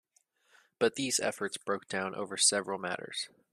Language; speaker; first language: English; native; English